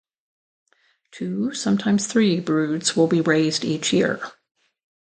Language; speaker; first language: English; native; English